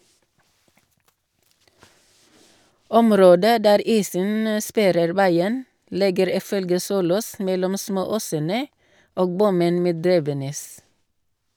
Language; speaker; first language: Norwegian; non-native, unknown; Cebuano